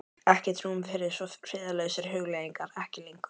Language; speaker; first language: Icelandic; native; Icelandic